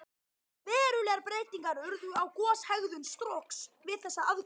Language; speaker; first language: Icelandic; native; Icelandic